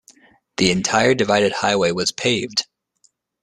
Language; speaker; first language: English; native; English